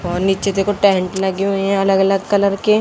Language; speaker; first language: Hindi; native; Hindi